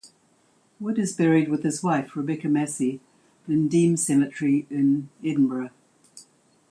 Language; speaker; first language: English; native; English